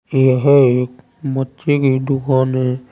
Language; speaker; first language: Hindi; native; Hindi